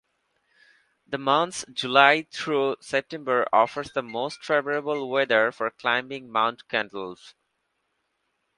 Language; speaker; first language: English; non-native, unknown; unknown